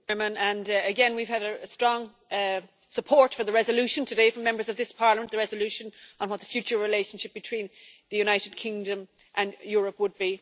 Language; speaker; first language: English; native; English